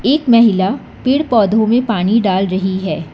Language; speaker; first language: Hindi; non-native, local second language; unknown